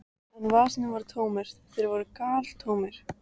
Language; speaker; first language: Icelandic; native; Icelandic